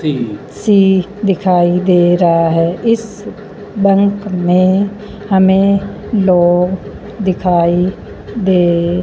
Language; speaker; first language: Hindi; non-native, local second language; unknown